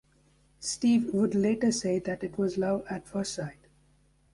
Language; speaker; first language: English; native; English